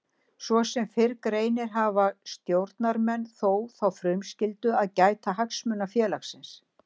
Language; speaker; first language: Icelandic; native; Icelandic